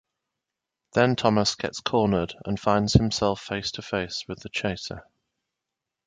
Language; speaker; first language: English; native; English